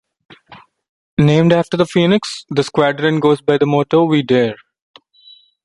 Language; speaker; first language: English; non-native, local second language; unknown